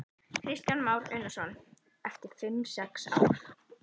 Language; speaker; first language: Icelandic; native; Icelandic